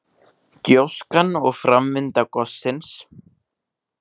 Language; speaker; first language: Icelandic; native; Icelandic